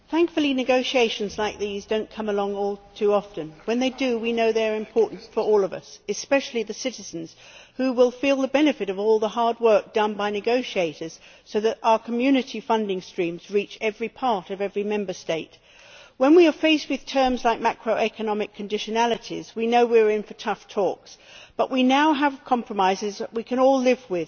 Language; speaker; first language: English; native; English